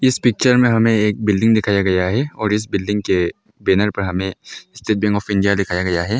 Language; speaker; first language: Hindi; non-native, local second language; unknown